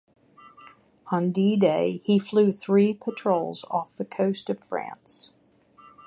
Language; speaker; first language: English; native; English